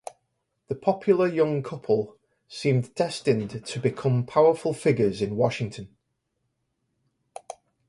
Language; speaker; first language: English; native; English